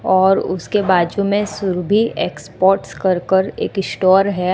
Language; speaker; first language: Hindi; non-native, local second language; Gujarati